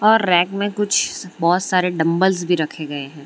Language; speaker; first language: Hindi; non-native, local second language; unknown